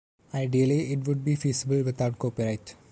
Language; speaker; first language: English; non-native, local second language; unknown